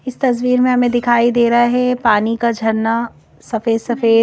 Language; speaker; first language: Hindi; native; Hindi